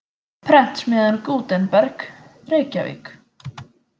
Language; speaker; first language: Icelandic; native; Icelandic